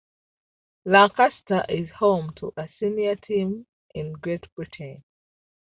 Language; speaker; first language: English; non-native, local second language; Ganda